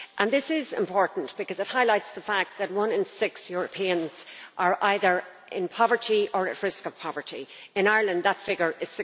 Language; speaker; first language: English; native; English